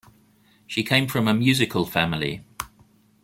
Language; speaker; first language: English; native; English